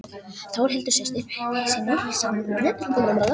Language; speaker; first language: Icelandic; non-native, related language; Danish